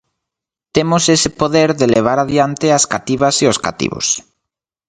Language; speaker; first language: Galician; native; Galician